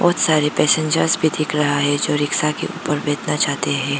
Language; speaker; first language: Hindi; non-native, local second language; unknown